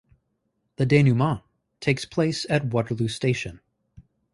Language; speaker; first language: English; native; English